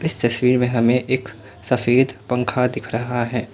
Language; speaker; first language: Hindi; non-native, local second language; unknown